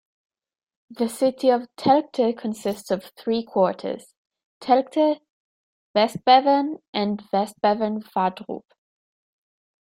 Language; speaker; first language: English; native; English